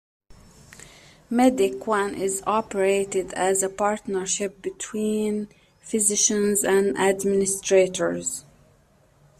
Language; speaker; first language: English; native; English